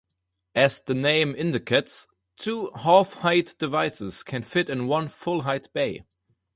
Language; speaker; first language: English; non-native, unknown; German